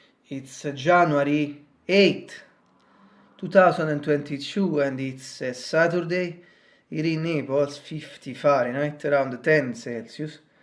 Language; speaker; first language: English; non-native, learner; Italian